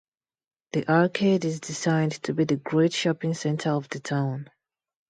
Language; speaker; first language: English; non-native, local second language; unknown